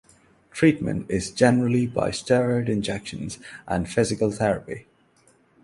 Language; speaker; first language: English; non-native, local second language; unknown